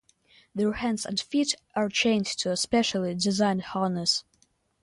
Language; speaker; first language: English; non-native, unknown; Russian